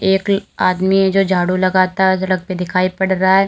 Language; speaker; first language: Hindi; native; Hindi